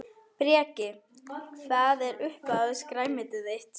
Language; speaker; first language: Icelandic; non-native, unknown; German